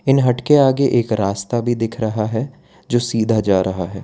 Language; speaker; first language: Hindi; non-native, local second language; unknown